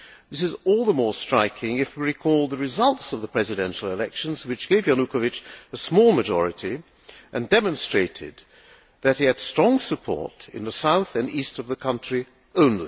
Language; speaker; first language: English; non-native, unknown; Hungarian